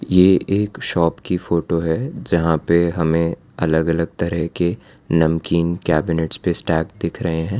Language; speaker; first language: Hindi; non-native, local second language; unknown